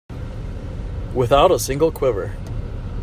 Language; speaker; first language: English; native; English